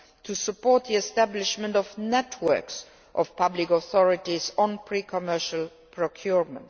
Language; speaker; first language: English; non-native, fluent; Luxembourgish